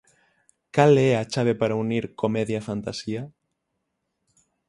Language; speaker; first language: Galician; native; Galician